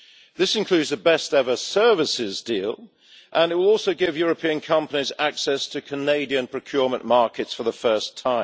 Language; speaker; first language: English; native; English